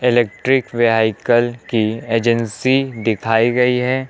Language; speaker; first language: Hindi; native; Hindi